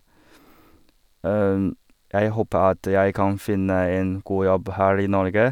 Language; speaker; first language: Norwegian; non-native, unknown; Chinese